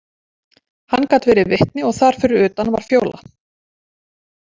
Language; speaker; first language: Icelandic; native; Icelandic